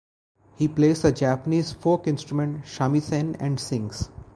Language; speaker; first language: English; non-native, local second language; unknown